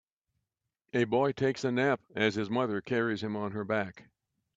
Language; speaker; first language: English; native; English